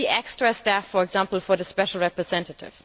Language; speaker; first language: English; non-native, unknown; German